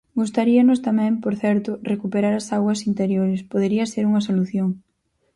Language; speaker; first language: Galician; native; Galician